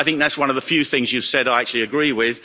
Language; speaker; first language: English; native; English